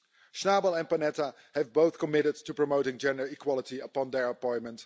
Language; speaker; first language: English; non-native, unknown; Dutch